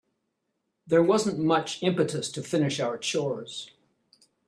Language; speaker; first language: English; native; English